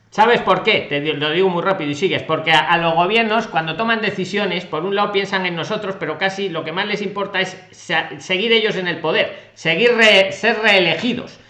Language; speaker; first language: Spanish; native; Spanish